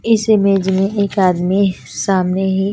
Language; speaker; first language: Hindi; non-native, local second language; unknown